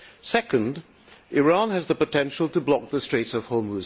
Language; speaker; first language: English; non-native, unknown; Hungarian